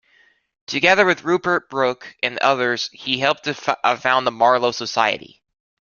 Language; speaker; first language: English; native; English